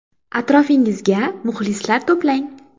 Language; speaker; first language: Uzbek; non-native, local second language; Kara-Kalpak